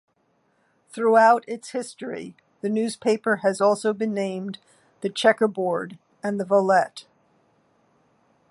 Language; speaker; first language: English; native; English